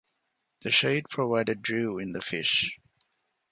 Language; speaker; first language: English; non-native, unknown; Divehi